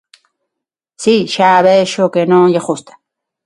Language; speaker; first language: Galician; non-native, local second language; Spanish